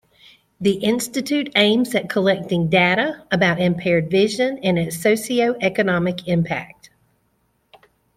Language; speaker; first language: English; native; English